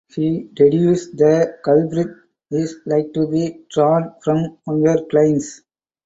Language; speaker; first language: English; non-native, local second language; Tamil